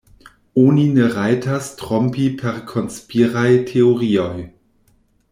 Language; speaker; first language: Esperanto; non-native, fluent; German